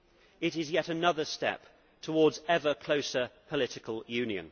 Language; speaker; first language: English; native; English